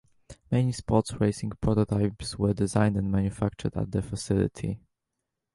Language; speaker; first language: English; native; English